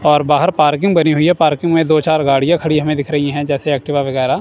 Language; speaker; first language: Hindi; non-native, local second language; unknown